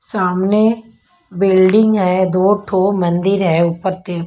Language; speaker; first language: Hindi; non-native, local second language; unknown